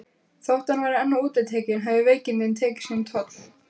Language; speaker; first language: Icelandic; native; Icelandic